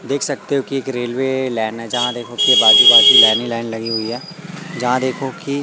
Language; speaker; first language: Hindi; native; Hindi